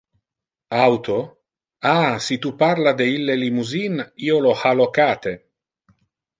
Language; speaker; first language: Interlingua; non-native, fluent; Italian